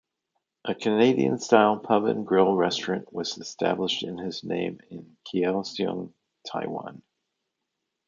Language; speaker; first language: English; native; English